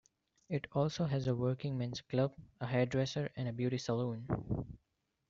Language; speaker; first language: English; non-native, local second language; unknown